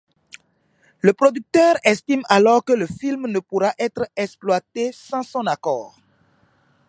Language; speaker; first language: French; non-native, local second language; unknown